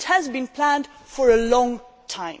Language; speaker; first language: English; non-native, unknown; Swedish